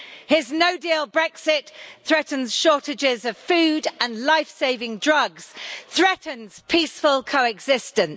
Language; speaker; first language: English; native; English